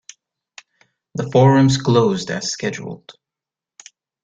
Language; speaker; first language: English; native; English